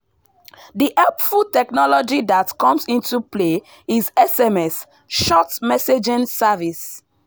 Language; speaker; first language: English; non-native, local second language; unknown